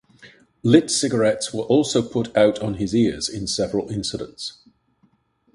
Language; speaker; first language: English; native; English